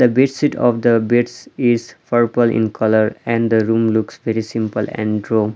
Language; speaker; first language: English; non-native, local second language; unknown